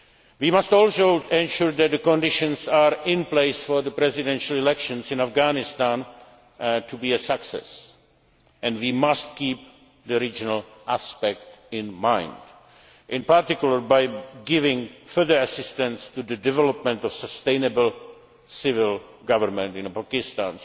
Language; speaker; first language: English; non-native, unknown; Czech